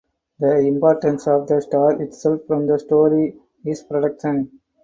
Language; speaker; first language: English; non-native, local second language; Tamil